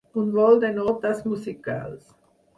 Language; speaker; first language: Catalan; non-native, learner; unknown